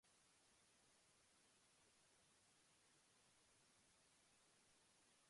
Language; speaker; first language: English; non-native, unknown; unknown